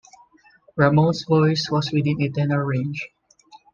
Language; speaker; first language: English; non-native, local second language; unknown